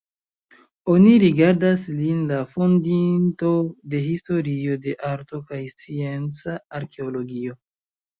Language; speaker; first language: Esperanto; non-native, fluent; Chinese